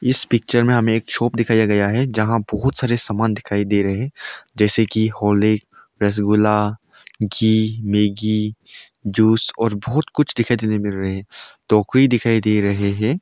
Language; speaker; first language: Hindi; non-native, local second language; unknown